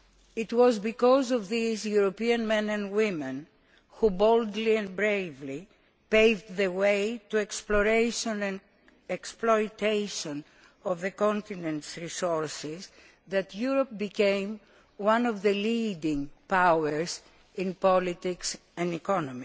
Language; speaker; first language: English; non-native, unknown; Greek